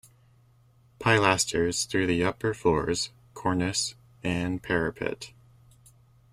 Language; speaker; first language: English; native; English